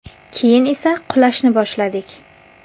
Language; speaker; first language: Uzbek; native; Uzbek